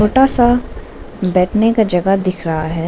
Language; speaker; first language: Hindi; non-native, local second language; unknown